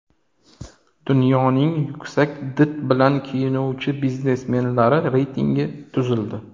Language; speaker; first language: Uzbek; native; Uzbek